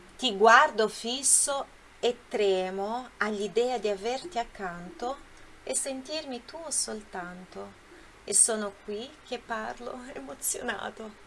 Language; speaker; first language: Italian; non-native, fluent; Portuguese